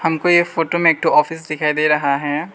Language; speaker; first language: Hindi; non-native, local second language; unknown